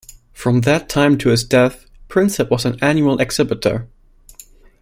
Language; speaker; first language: English; non-native, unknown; German